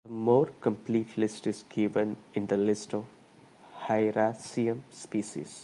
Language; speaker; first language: English; non-native, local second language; Malayalam